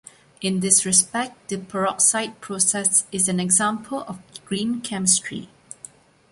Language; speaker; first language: English; non-native, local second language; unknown